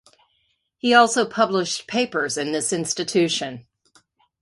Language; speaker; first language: English; native; English